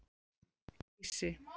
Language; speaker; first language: Icelandic; native; Icelandic